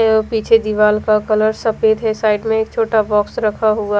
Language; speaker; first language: Hindi; non-native, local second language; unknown